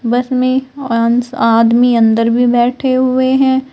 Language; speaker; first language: Hindi; native; Hindi